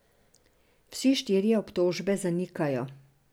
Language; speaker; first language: Slovenian; non-native, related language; Serbian